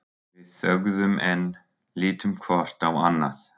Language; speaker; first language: Icelandic; non-native, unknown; German